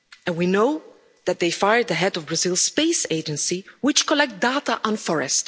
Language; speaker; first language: English; non-native, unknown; Dutch